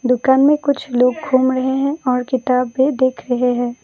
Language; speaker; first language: Hindi; non-native, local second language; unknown